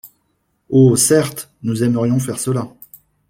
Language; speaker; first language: French; non-native, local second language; Malagasy